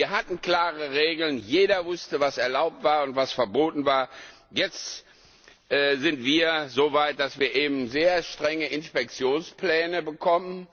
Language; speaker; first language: German; non-native, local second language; Luxembourgish